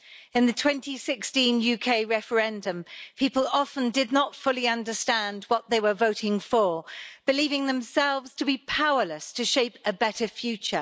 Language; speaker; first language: English; native; English